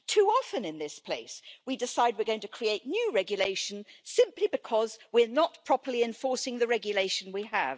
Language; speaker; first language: English; native; English